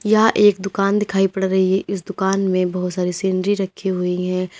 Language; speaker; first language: Hindi; native; Hindi